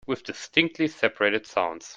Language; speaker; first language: English; non-native, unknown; German